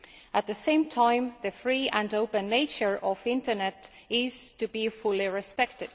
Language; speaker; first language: English; non-native, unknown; Estonian